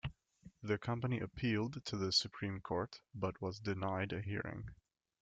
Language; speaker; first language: English; native; English